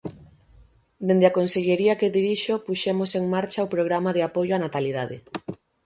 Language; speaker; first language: Galician; native; Galician